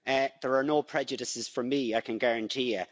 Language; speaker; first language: English; native; English